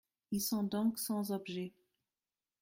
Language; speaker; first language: French; non-native, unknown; German